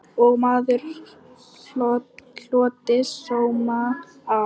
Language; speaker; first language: Icelandic; non-native, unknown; Polish